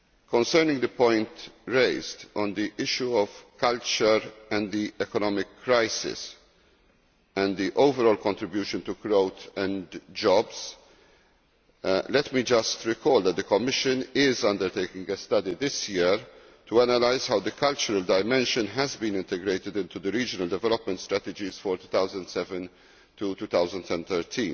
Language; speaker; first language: English; non-native, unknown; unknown